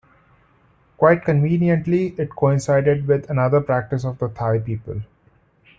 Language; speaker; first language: English; non-native, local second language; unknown